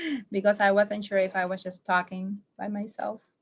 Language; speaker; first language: English; non-native, learner; Spanish